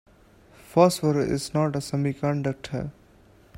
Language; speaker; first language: English; non-native, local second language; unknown